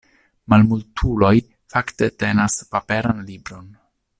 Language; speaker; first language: Esperanto; non-native, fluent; Italian